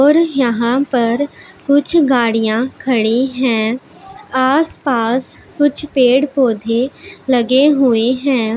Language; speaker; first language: Hindi; non-native, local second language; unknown